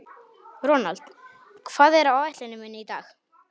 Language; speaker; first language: Icelandic; non-native, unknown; Polish